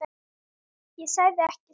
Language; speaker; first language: Icelandic; native; Icelandic